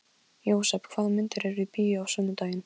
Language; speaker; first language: Icelandic; non-native, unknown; Polish